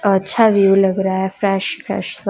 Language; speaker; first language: Hindi; non-native, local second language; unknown